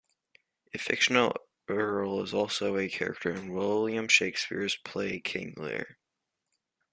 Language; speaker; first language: English; native; English